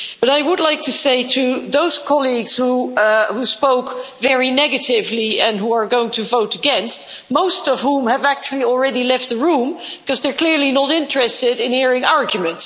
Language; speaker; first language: English; non-native, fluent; Dutch